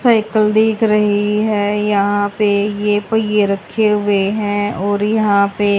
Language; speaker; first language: Hindi; native; Hindi